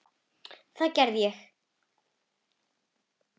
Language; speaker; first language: Icelandic; native; Icelandic